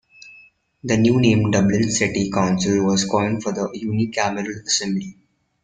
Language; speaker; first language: English; non-native, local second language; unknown